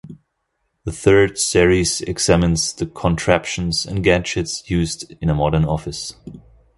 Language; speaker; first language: English; non-native, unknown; German